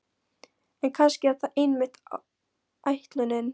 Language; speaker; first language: Icelandic; non-native, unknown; Polish